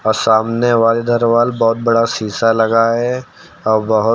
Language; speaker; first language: Hindi; native; Hindi